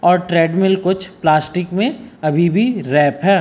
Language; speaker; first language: Hindi; native; Hindi